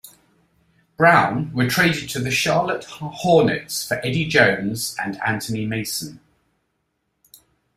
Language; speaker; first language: English; native; English